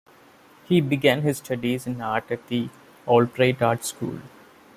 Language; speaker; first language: English; non-native, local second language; Malayalam